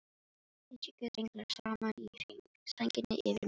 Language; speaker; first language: Icelandic; non-native, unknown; Filipino